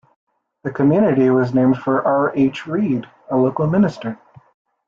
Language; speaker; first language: English; native; English